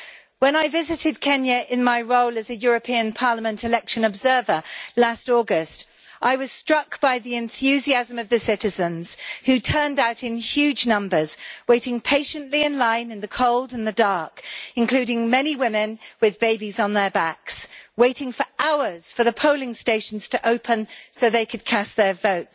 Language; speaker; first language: English; native; English